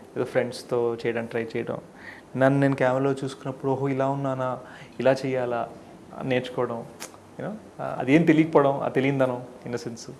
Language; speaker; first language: Telugu; early bilingual, heritage; Telugu